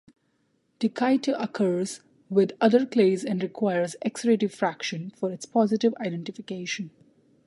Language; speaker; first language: English; non-native, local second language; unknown